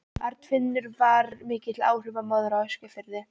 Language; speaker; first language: Icelandic; non-native, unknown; Polish